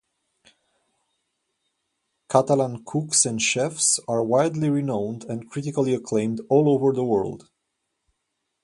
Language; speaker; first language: English; native; English